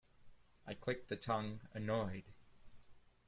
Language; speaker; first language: English; native; English